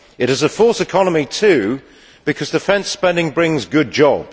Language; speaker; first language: English; native; English